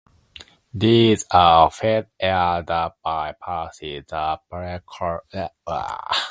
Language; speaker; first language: English; non-native, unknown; Japanese